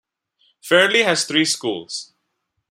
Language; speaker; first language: English; non-native, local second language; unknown